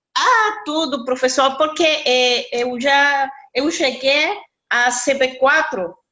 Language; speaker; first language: Portuguese; non-native, learner; Spanish